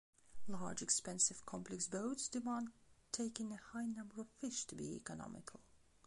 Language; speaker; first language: English; non-native, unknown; Belarusian